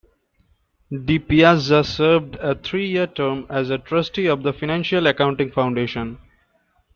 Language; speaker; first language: English; non-native, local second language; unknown